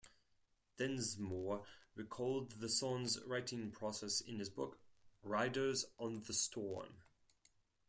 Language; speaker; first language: English; non-native, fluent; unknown